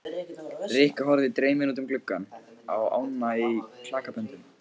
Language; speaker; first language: Icelandic; native; Icelandic